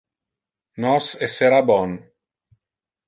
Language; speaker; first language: Interlingua; non-native, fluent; Italian